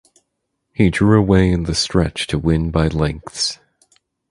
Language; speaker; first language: English; native; English